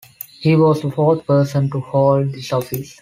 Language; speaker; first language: English; non-native, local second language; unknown